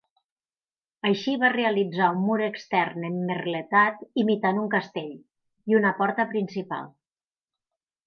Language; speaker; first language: Catalan; native; Catalan